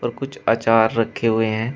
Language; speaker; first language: Hindi; native; Hindi